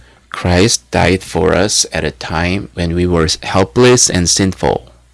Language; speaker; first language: English; non-native, fluent; Korean